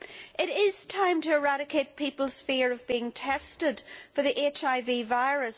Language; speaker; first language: English; native; English